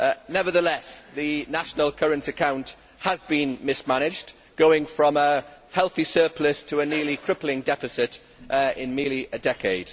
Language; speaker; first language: English; native; English